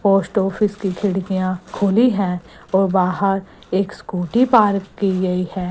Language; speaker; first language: Hindi; non-native, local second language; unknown